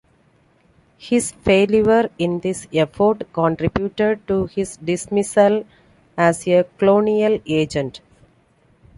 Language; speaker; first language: English; non-native, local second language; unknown